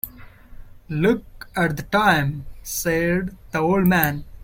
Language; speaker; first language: English; non-native, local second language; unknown